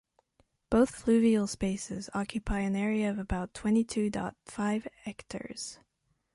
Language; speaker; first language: English; non-native, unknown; French